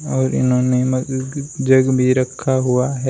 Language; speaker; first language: Hindi; native; Hindi